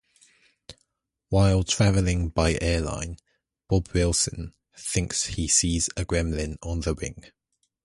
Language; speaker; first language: English; native; English